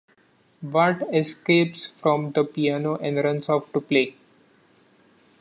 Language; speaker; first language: English; non-native, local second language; Marathi